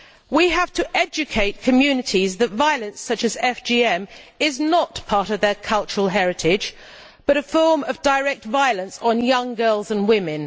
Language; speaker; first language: English; native; English